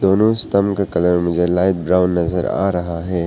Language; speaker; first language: Hindi; non-native, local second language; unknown